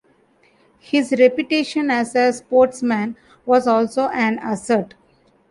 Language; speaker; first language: English; non-native, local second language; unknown